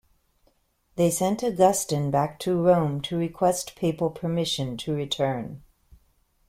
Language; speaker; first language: English; native; English